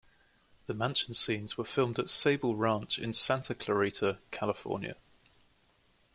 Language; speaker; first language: English; native; English